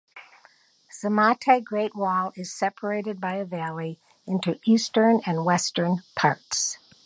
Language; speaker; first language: English; native; English